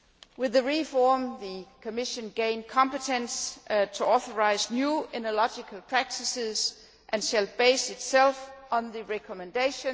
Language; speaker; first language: English; non-native, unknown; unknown